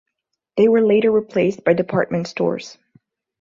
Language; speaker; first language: English; non-native, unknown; Portuguese